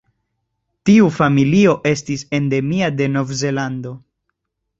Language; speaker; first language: Esperanto; non-native, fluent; Spanish